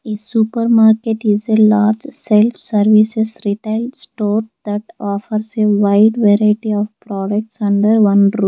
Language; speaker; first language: English; non-native, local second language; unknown